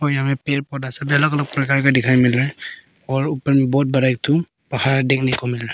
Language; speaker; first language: Hindi; early bilingual, other home language; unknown